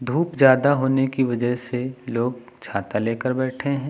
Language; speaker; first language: Hindi; native; Hindi